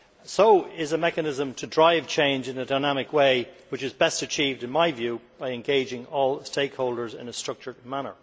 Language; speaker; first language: English; native; English